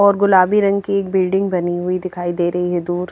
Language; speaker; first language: Hindi; native; Hindi